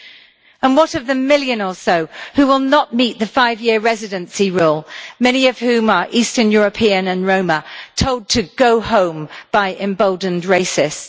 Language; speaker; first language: English; native; English